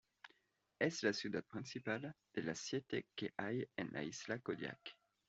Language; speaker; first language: Spanish; non-native, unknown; French